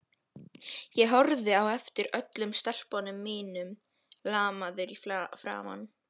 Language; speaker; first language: Icelandic; non-native, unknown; Polish